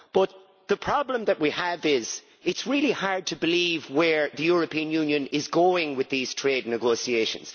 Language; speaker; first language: English; native; English